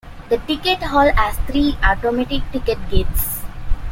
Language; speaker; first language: English; non-native, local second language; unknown